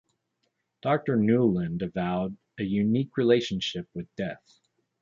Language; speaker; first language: English; native; English